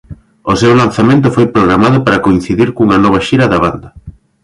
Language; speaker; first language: Galician; native; Galician